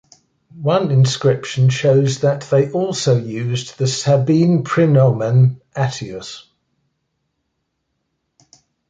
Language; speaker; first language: English; native; English